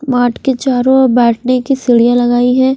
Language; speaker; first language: Hindi; non-native, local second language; Punjabi